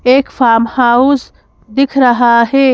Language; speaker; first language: Hindi; native; Hindi